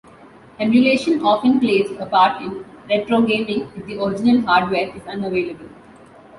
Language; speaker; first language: English; non-native, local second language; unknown